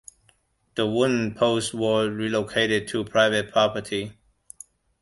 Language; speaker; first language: English; non-native, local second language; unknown